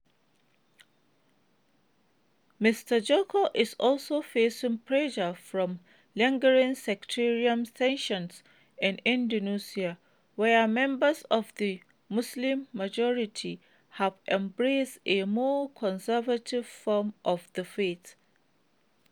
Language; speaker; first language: English; non-native, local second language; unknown